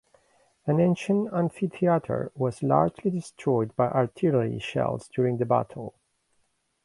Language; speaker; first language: English; non-native, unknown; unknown